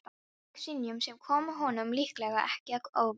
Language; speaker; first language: Icelandic; non-native, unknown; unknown